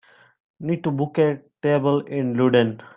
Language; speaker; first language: English; non-native, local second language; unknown